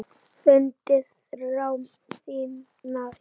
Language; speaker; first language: Icelandic; native; Icelandic